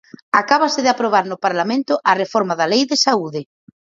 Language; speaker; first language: Galician; native; Galician